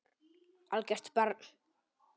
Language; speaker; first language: Icelandic; non-native, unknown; Polish